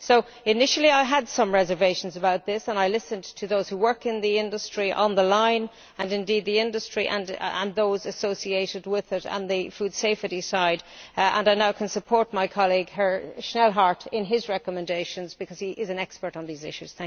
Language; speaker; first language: English; native; English